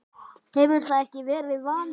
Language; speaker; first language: Icelandic; native; Icelandic